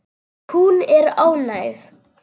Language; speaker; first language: Icelandic; non-native, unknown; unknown